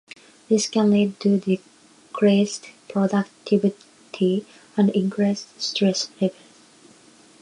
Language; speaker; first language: English; non-native, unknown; Japanese